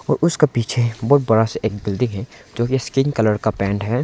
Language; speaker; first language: Hindi; non-native, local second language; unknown